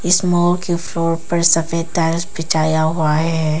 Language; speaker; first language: Hindi; non-native, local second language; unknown